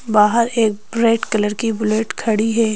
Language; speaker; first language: Hindi; native; Hindi